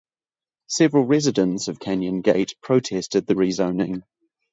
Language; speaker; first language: English; native; English